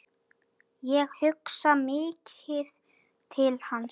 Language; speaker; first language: Icelandic; native; Icelandic